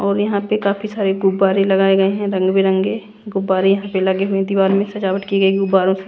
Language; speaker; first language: Hindi; non-native, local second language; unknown